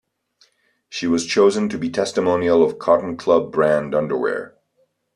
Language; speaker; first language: English; native; English